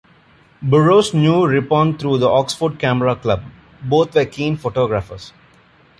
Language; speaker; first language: English; non-native, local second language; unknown